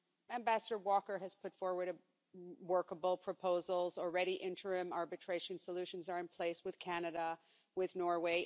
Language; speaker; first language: English; non-native, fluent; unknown